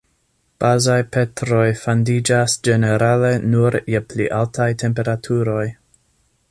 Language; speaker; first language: Esperanto; non-native, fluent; English